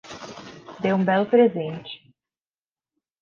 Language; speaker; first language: Portuguese; native; Portuguese